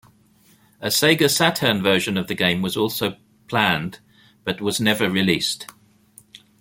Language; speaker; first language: English; native; English